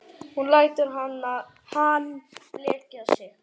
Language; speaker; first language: Icelandic; native; Icelandic